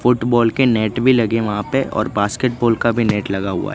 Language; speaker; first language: Hindi; non-native, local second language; Gujarati